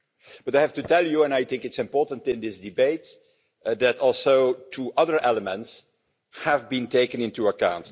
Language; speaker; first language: English; non-native, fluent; Dutch